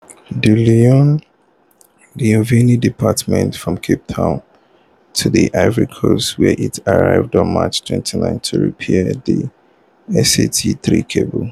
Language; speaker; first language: English; non-native, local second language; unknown